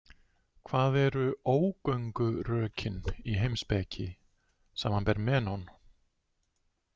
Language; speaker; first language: Icelandic; native; Icelandic